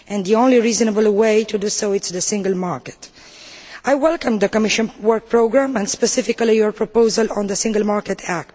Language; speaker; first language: English; non-native, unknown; Romanian